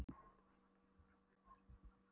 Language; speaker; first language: Icelandic; non-native, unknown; Polish